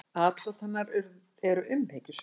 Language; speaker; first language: Icelandic; native; Icelandic